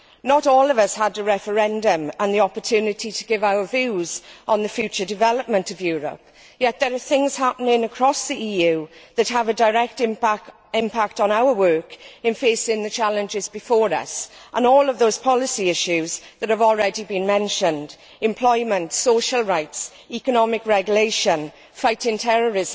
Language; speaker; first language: English; native; English